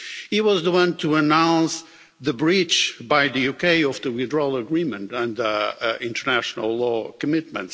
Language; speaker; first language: English; non-native, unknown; Portuguese